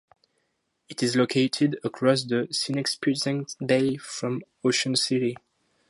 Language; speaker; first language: English; non-native, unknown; French